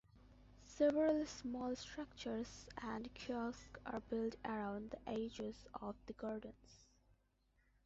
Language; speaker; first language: English; non-native, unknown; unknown